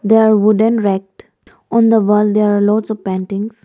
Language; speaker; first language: English; non-native, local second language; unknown